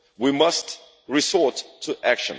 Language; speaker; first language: English; non-native, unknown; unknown